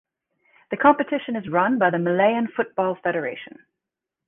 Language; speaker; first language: English; native; English